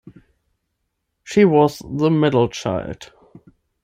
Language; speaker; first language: English; non-native, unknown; German